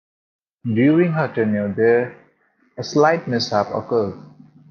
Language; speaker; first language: English; non-native, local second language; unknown